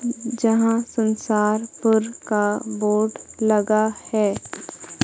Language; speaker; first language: Hindi; native; Hindi